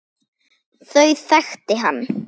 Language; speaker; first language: Icelandic; native; Icelandic